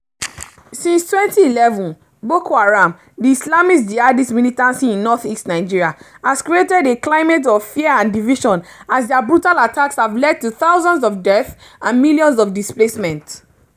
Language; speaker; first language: English; non-native, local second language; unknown